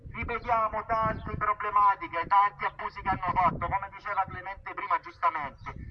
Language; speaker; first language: Italian; native; Italian